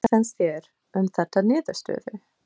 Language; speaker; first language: Icelandic; non-native, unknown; English